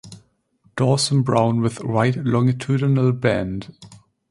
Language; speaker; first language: English; non-native, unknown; German